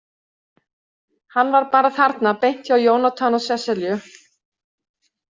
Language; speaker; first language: Icelandic; non-native, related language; Swedish